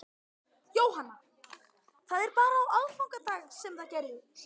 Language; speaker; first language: Icelandic; native; Icelandic